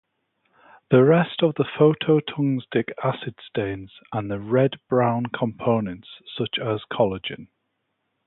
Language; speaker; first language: English; native; English